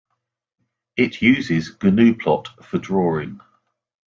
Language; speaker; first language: English; native; English